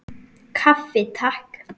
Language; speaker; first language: Icelandic; native; Icelandic